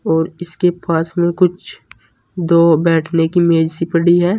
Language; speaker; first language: Hindi; native; Hindi